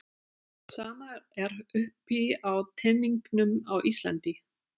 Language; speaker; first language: Icelandic; non-native, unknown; German